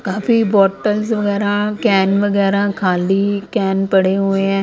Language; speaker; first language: Hindi; non-native, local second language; Punjabi